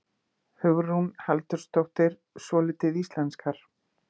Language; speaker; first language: Icelandic; native; Icelandic